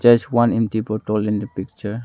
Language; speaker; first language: English; non-native, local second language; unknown